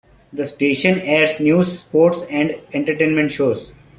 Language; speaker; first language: English; non-native, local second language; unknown